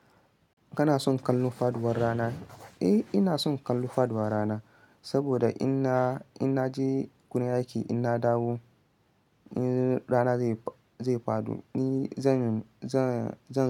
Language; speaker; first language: Hausa; non-native, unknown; Yoruba